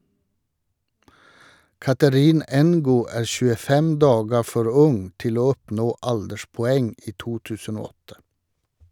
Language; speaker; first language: Norwegian; non-native, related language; Swedish